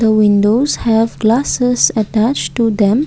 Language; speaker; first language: English; non-native, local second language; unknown